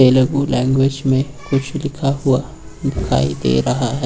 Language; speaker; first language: Hindi; native; Hindi